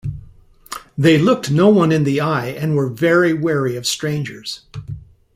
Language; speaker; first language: English; native; English